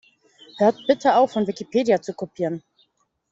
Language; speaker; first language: German; native; German